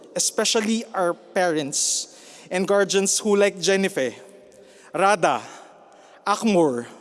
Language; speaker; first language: English; non-native, local second language; Filipino